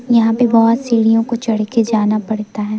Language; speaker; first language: Hindi; native; Hindi